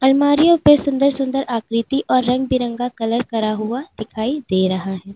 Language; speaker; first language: Hindi; native; Hindi